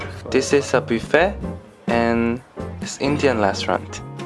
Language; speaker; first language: English; non-native, learner; Korean